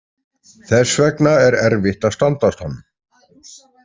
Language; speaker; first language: Icelandic; native; Icelandic